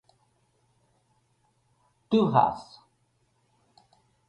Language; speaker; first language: Irish; native; Irish